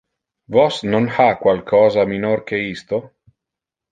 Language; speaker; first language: Interlingua; non-native, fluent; Italian